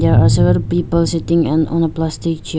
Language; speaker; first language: English; non-native, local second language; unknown